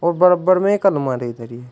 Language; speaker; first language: Hindi; native; Hindi